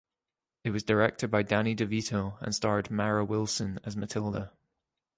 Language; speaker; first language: English; native; English